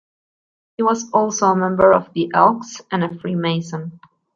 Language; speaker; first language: English; non-native, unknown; Spanish